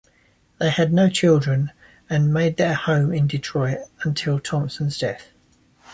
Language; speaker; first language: English; native; English